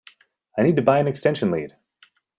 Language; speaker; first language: English; native; English